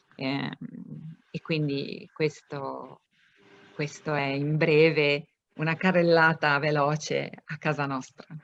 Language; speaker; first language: Italian; non-native, fluent; German